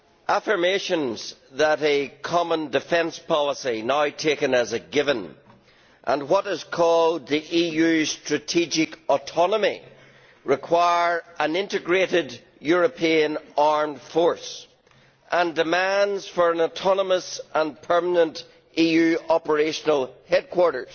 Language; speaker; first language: English; native; English